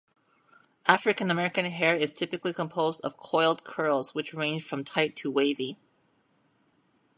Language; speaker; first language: English; native; English